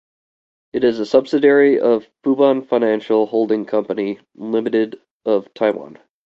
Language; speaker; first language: English; native; English